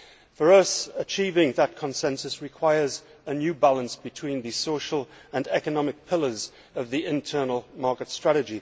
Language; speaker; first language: English; native; English